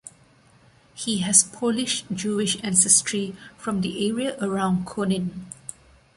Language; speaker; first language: English; non-native, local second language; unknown